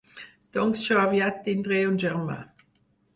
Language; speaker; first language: Catalan; non-native, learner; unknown